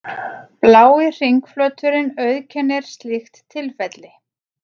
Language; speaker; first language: Icelandic; native; Icelandic